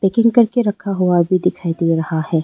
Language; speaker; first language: Hindi; non-native, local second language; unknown